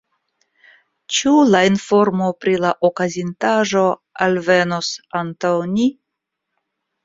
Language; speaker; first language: Esperanto; non-native, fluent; Russian